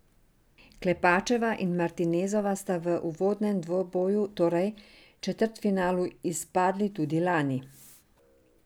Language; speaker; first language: Slovenian; non-native, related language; Serbian